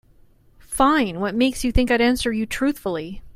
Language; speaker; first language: English; native; English